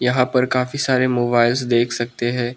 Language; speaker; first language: Hindi; non-native, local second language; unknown